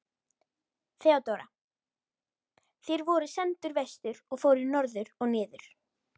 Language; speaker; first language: Icelandic; native; Icelandic